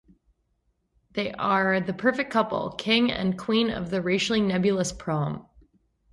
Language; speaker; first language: English; native; English